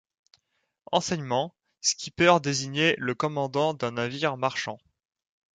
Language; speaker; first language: French; native; French